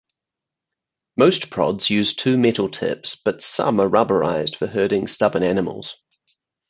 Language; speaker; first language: English; native; English